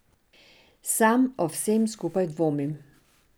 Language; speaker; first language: Slovenian; non-native, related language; Serbian